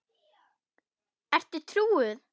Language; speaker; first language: Icelandic; non-native, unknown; German